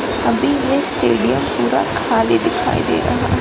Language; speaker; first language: Hindi; non-native, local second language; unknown